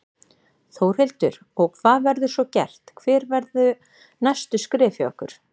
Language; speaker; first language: Icelandic; native; Icelandic